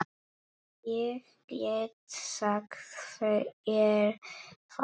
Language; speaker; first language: Icelandic; non-native, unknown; Polish